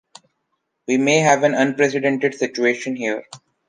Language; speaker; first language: English; non-native, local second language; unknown